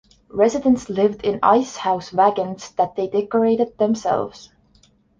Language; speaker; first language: English; non-native, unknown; Estonian